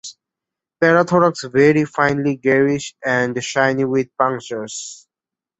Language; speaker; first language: English; non-native, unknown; Bangla